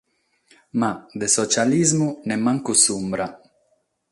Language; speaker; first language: Sardinian; non-native, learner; Catalan